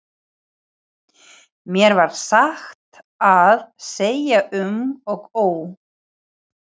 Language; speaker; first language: Icelandic; non-native, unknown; Ukrainian